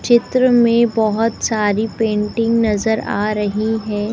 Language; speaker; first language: Hindi; native; Hindi